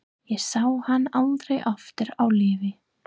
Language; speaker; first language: Icelandic; non-native, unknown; English